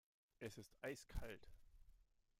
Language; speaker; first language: German; native; German